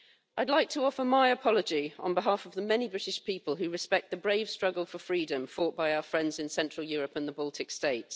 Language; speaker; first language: English; native; English